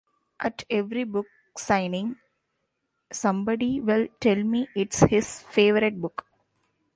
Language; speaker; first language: English; non-native, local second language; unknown